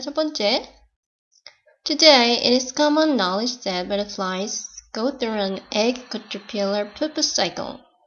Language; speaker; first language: English; non-native, fluent; Korean